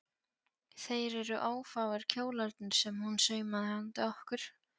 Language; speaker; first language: Icelandic; non-native, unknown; Polish